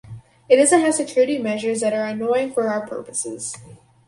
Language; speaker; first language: English; native; English